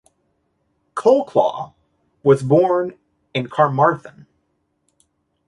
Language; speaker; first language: English; native; English